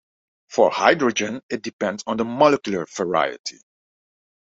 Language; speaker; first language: English; non-native, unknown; Dutch